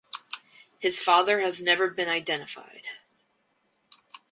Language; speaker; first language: English; native; English